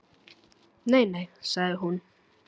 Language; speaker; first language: Icelandic; native; Icelandic